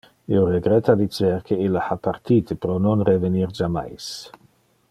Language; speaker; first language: Interlingua; non-native, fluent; Dutch